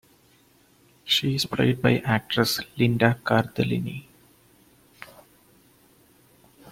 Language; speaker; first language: English; non-native, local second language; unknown